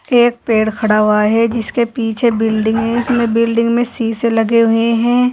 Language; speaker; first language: Hindi; native; Hindi